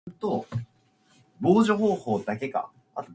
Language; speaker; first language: English; non-native, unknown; Japanese